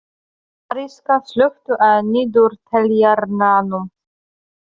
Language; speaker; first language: Icelandic; non-native, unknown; Polish